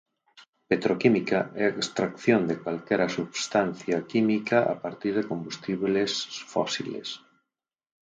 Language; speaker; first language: Galician; native; Galician